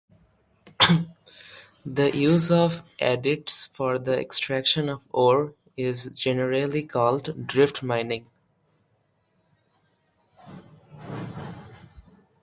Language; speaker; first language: English; non-native, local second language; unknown